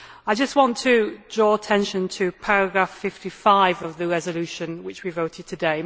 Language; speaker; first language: English; native; English